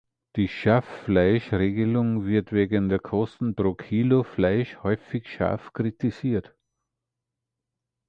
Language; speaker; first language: German; native; German